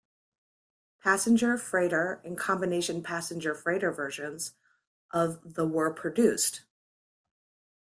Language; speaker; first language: English; native; English